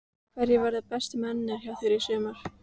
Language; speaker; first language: Icelandic; native; Icelandic